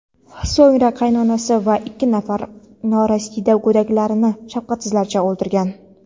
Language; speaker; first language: Uzbek; non-native, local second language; Kara-Kalpak